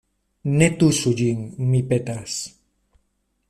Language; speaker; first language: Esperanto; non-native, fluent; Spanish